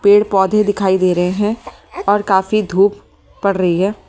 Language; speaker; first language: Hindi; native; Hindi